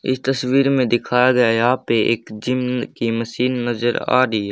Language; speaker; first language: Hindi; native; Hindi